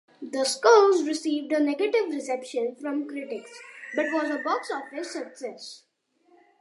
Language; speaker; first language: English; non-native, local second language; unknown